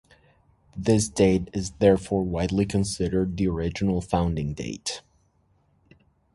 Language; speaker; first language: English; native; English